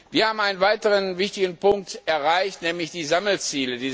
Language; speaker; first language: German; non-native, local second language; Luxembourgish